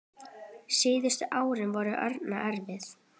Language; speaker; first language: Icelandic; native; Icelandic